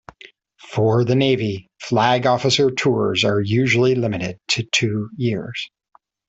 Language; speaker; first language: English; native; English